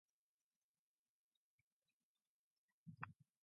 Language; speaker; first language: English; non-native, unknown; Mongolian